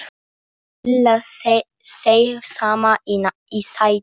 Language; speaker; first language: Icelandic; non-native, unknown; Polish